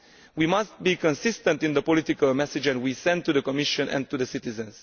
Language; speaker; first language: English; non-native, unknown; Italian